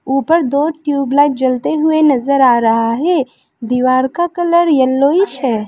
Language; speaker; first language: Hindi; early bilingual, other home language; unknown